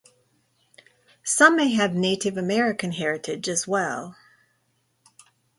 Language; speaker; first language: English; native; English